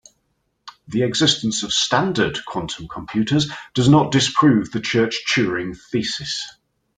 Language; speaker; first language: English; native; English